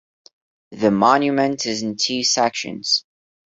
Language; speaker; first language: English; non-native, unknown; Portuguese